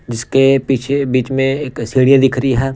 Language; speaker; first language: Hindi; non-native, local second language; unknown